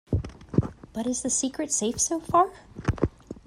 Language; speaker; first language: English; native; English